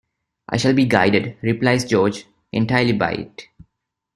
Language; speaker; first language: English; non-native, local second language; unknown